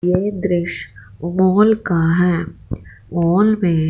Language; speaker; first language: Hindi; non-native, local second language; Punjabi